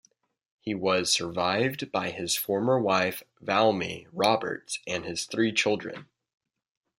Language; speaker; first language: English; native; English